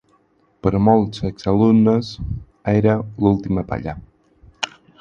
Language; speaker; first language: Catalan; non-native, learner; Spanish